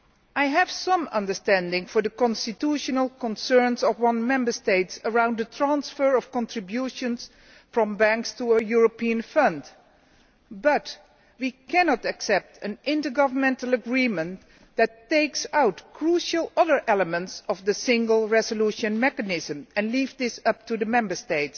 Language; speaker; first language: English; non-native, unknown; Dutch